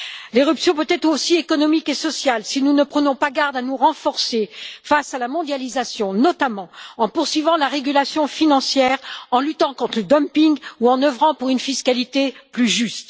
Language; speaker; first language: French; native; French